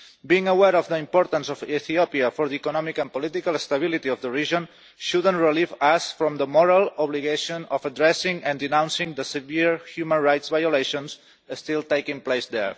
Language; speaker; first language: English; non-native, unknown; Catalan